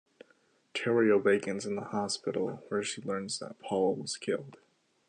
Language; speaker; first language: English; native; English